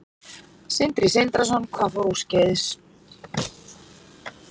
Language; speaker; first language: Icelandic; native; Icelandic